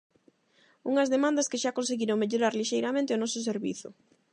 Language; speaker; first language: Galician; non-native, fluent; Spanish